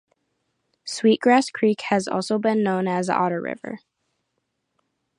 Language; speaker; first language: English; native; English